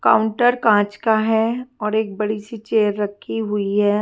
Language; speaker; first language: Hindi; non-native, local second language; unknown